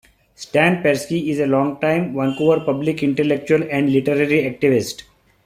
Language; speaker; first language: English; non-native, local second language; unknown